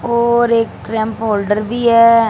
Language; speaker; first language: Hindi; non-native, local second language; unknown